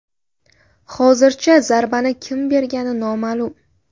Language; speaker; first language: Uzbek; native; Uzbek